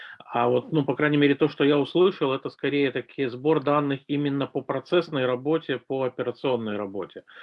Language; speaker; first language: Russian; native; Russian